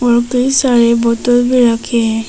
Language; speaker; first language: Hindi; non-native, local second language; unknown